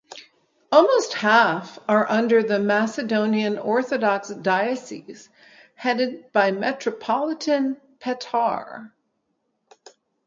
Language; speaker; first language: English; native; English